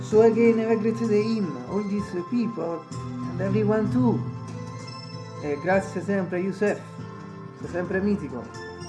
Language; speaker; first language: English; non-native, fluent; Italian